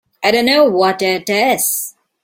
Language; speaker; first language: English; non-native, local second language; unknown